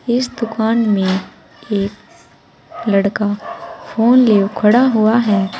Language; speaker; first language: Hindi; native; Hindi